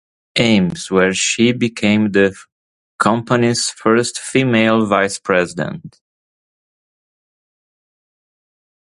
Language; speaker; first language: English; native; English